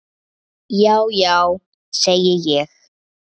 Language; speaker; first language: Icelandic; native; Icelandic